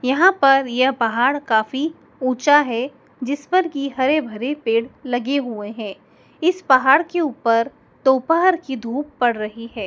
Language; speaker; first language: Hindi; native; Hindi